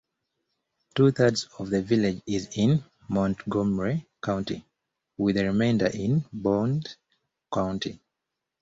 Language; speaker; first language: English; native; English